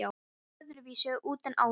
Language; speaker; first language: Icelandic; non-native, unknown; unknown